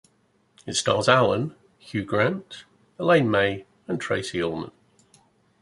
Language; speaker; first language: English; native; English